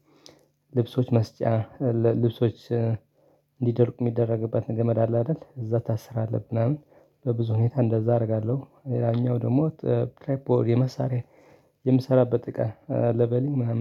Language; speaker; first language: Amharic; non-native, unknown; Tigrinya